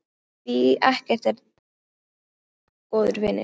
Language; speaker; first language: Icelandic; non-native, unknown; Polish